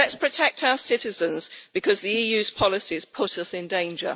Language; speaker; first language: English; native; English